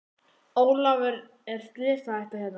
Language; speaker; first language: Icelandic; native; Icelandic